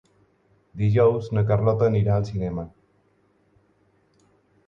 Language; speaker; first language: Catalan; non-native, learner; Spanish